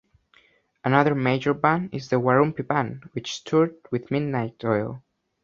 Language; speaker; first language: English; non-native, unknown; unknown